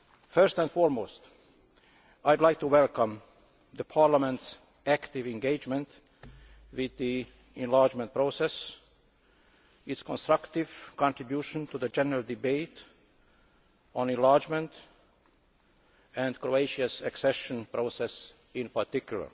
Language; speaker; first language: English; non-native, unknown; Hungarian